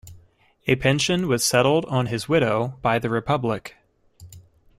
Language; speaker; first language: English; native; English